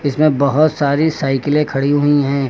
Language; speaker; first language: Hindi; native; Hindi